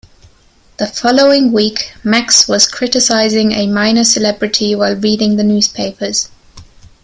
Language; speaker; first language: English; non-native, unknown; German